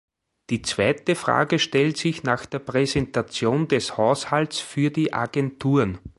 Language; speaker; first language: German; native; German